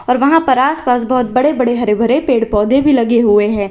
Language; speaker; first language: Hindi; native; Hindi